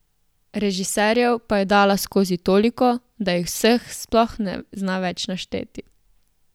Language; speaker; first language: Slovenian; native; Slovenian